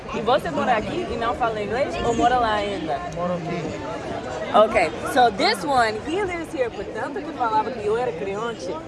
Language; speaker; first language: Portuguese; non-native, fluent; English